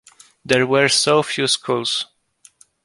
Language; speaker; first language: English; non-native, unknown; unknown